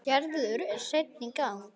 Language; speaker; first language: Icelandic; native; Icelandic